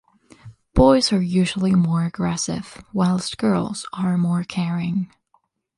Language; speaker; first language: English; non-native, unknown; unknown